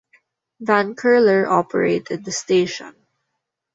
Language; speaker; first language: English; non-native, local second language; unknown